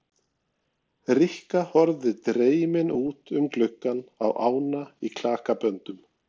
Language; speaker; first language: Icelandic; non-native, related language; Norwegian